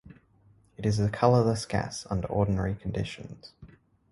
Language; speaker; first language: English; native; English